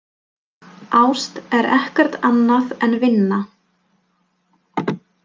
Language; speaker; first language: Icelandic; non-native, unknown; Polish